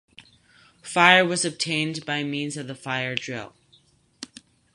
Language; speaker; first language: English; native; English